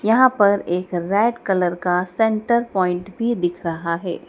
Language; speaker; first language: Hindi; native; Hindi